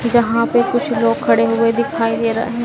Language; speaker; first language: Hindi; native; Hindi